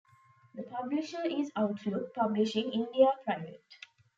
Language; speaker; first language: English; non-native, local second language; Tamil